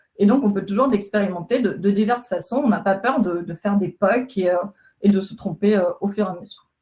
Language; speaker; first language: French; non-native, fluent; Spanish